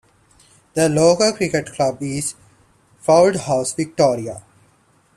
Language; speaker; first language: English; non-native, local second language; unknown